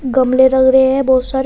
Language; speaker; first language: Hindi; native; Hindi